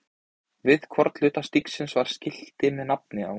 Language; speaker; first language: Icelandic; native; Icelandic